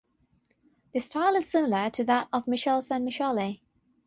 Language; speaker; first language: English; non-native, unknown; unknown